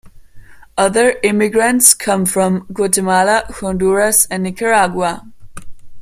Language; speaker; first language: English; non-native, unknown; German